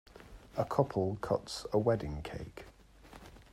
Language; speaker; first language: English; native; English